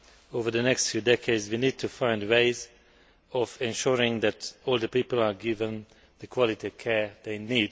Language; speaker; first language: English; non-native, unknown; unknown